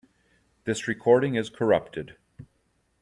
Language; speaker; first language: English; native; English